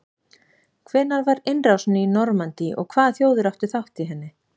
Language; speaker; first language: Icelandic; native; Icelandic